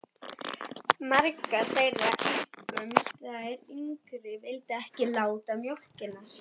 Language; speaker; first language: Icelandic; non-native, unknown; German